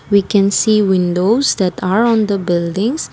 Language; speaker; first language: English; non-native, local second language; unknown